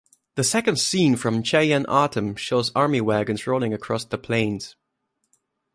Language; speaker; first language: English; non-native, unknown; German